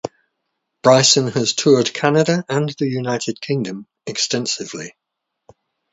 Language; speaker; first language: English; native; English